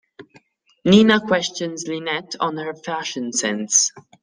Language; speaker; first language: English; non-native, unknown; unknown